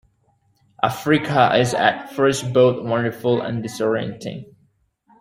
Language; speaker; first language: English; native; English